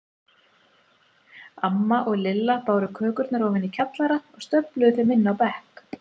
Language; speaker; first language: Icelandic; native; Icelandic